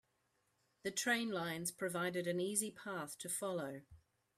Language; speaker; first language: English; native; English